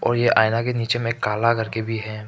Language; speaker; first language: Hindi; non-native, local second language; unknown